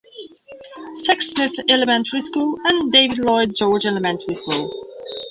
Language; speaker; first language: English; non-native, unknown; Belarusian